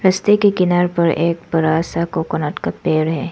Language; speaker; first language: Hindi; non-native, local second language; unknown